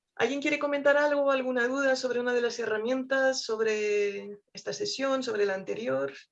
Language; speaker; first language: Spanish; non-native, fluent; French